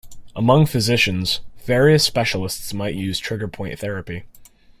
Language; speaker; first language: English; native; English